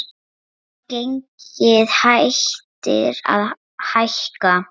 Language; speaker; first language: Icelandic; non-native, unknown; Lithuanian